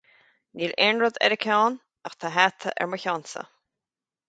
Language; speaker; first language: Irish; native; Irish